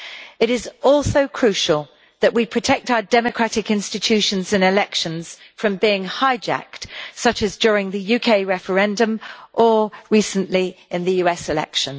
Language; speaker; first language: English; native; English